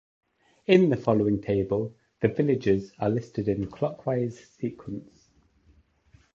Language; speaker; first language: English; native; English